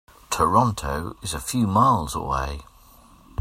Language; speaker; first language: English; native; English